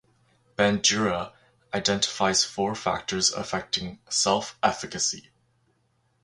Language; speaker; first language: English; native; English